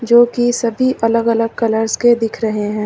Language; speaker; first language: Hindi; native; Hindi